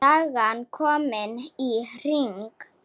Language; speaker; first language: Icelandic; non-native, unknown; Slovak